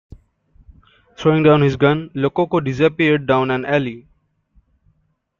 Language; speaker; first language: English; non-native, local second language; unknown